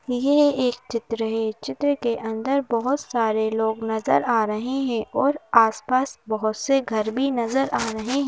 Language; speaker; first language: Hindi; native; Hindi